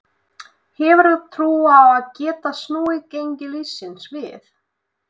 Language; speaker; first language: Icelandic; non-native, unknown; Russian